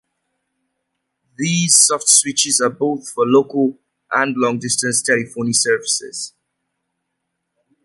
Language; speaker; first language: English; native; English